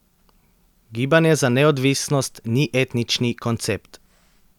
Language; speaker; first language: Slovenian; native; Slovenian